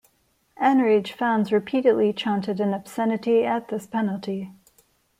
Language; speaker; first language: English; non-native, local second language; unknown